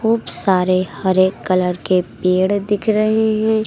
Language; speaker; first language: Hindi; native; Hindi